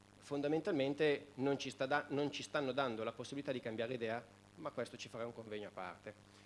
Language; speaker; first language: Italian; native; Italian